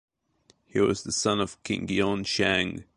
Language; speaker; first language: English; native; English